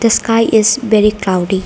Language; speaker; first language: English; non-native, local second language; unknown